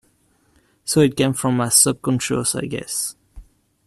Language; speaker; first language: English; non-native, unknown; French